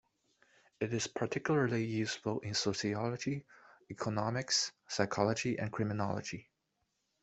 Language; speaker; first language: English; non-native, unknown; Chinese